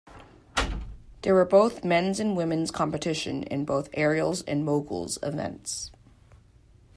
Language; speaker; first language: English; native; English